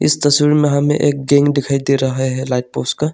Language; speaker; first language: Hindi; non-native, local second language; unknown